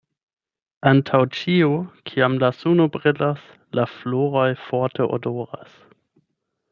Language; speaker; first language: Esperanto; non-native, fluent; German